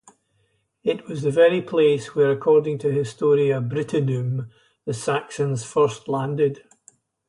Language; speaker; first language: English; native; English